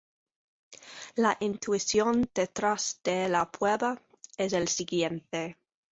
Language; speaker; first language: Spanish; non-native, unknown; English